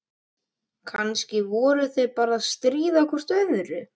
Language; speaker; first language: Icelandic; native; Icelandic